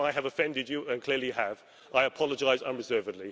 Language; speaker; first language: English; native; English